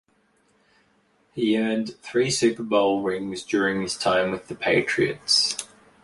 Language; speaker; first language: English; native; English